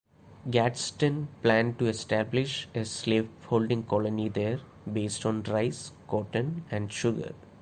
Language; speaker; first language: English; non-native, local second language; Malayalam